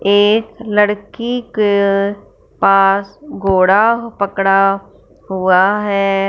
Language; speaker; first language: Hindi; non-native, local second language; Punjabi